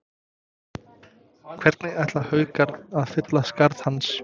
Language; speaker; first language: Icelandic; non-native, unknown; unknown